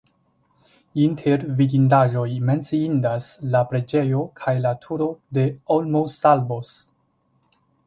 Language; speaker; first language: Esperanto; non-native, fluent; Chinese